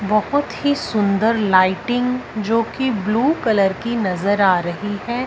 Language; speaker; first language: Hindi; non-native, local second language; Punjabi